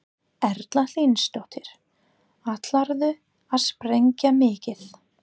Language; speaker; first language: Icelandic; non-native, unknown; English